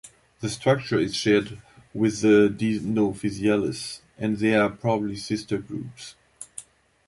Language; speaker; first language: English; non-native, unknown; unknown